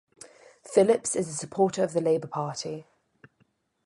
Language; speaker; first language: English; native; English